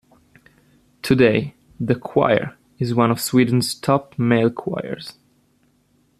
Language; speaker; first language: English; native; English